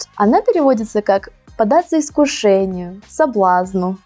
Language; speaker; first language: Russian; native; Russian